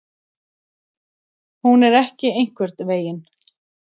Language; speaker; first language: Icelandic; native; Icelandic